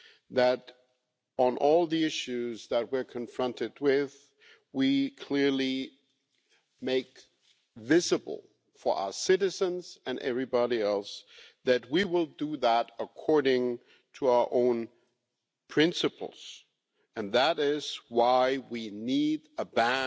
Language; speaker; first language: English; non-native, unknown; German